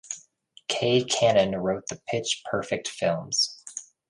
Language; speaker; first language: English; native; English